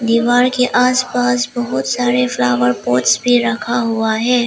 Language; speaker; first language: Hindi; non-native, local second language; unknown